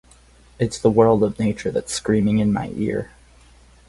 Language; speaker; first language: English; native; English